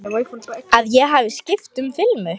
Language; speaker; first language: Icelandic; non-native, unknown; Lithuanian